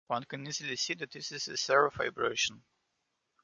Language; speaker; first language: English; non-native, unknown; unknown